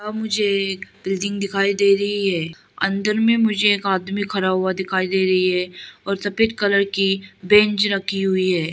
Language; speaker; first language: Hindi; non-native, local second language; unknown